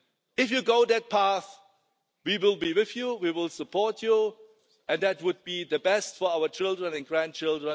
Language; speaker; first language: English; non-native, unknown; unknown